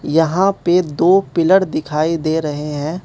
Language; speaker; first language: Hindi; non-native, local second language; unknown